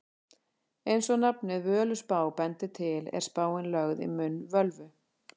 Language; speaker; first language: Icelandic; native; Icelandic